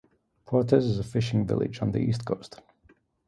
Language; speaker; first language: English; native; English